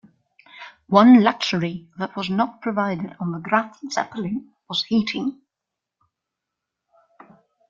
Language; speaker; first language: English; non-native, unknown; German